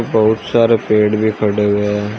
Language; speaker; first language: Hindi; native; Hindi